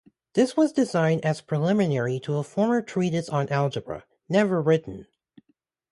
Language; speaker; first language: English; native; English